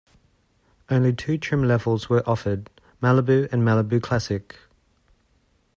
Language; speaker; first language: English; native; English